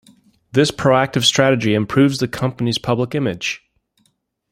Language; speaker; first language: English; native; English